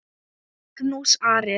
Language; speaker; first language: Icelandic; non-native, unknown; Thai